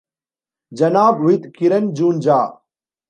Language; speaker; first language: English; non-native, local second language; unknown